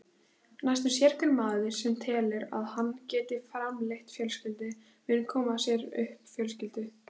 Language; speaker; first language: Icelandic; native; Icelandic